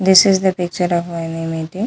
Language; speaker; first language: English; non-native, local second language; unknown